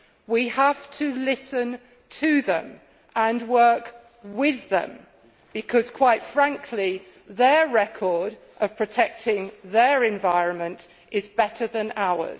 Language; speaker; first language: English; native; English